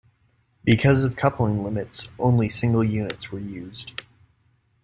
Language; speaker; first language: English; native; English